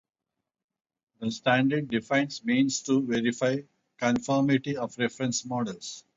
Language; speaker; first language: English; non-native, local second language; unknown